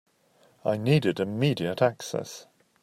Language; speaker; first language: English; native; English